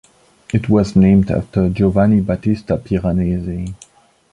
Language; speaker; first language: English; non-native, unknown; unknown